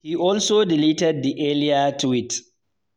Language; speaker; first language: English; non-native, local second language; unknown